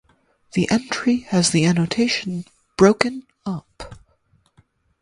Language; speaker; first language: English; native; English